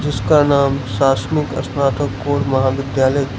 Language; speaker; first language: Hindi; non-native, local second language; Gujarati